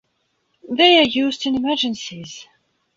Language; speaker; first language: English; non-native, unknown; Belarusian